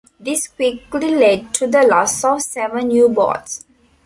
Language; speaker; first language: English; non-native, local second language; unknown